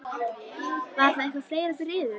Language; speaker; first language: Icelandic; native; Icelandic